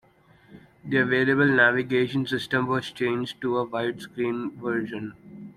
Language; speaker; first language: English; non-native, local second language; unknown